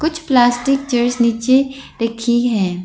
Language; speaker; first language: Hindi; non-native, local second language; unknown